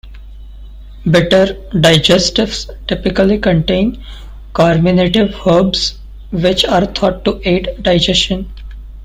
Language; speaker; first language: English; non-native, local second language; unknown